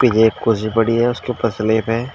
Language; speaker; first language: Hindi; native; Hindi